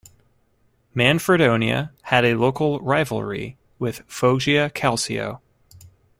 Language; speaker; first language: English; native; English